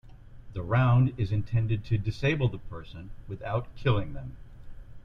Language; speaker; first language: English; native; English